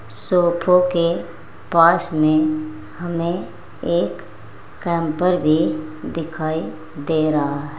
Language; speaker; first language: Hindi; native; Hindi